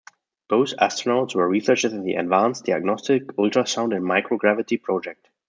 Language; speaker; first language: English; non-native, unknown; German